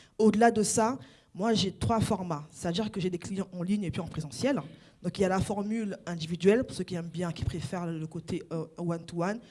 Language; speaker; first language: French; non-native, local second language; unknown